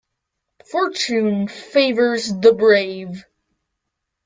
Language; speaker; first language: English; native; English